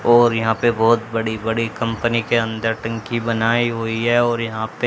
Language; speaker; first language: Hindi; native; Hindi